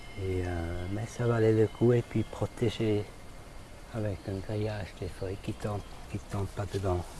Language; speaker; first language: French; non-native, fluent; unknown